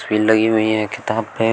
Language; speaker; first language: Hindi; native; Hindi